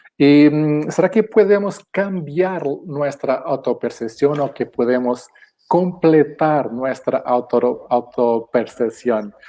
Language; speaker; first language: Spanish; non-native, related language; Portuguese